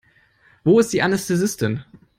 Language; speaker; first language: English; non-native, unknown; German